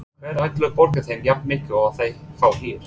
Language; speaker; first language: Icelandic; non-native, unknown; English